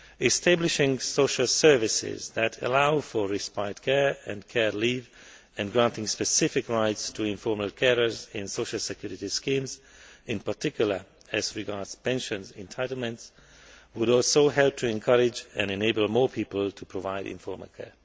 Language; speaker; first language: English; non-native, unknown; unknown